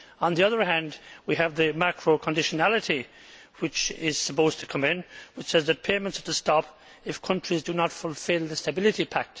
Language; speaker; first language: English; native; English